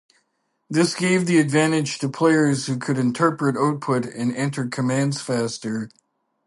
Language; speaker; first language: English; native; English